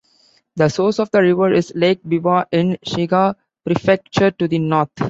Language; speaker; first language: English; non-native, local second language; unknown